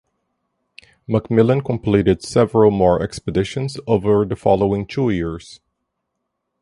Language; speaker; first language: English; native; English